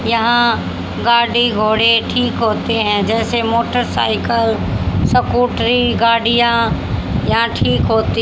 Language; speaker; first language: Hindi; native; Hindi